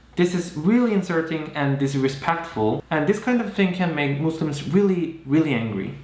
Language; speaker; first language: English; non-native, fluent; Korean